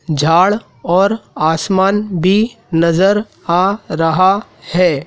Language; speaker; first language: Hindi; native; Hindi